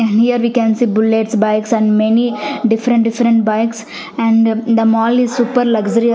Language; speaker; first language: English; non-native, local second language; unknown